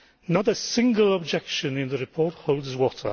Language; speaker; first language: English; non-native, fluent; Polish